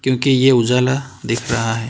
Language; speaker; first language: Hindi; non-native, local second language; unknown